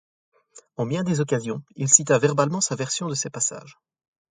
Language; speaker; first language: French; native; French